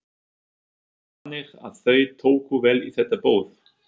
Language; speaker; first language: Icelandic; non-native, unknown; German